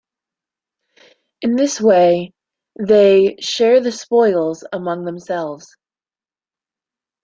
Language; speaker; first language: English; native; English